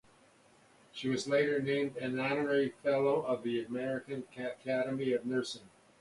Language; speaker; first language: English; native; English